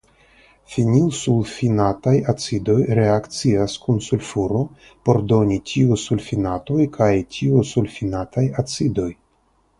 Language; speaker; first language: Esperanto; non-native, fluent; Russian